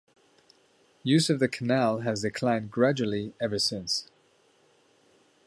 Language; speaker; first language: English; native; English